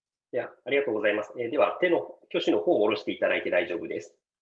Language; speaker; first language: Japanese; native; Japanese